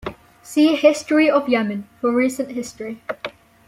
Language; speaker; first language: English; native; English